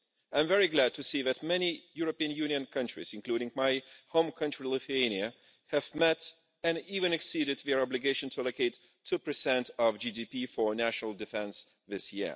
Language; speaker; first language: English; non-native, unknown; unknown